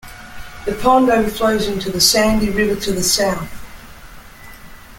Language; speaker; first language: English; native; English